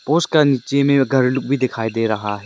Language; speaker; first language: Hindi; non-native, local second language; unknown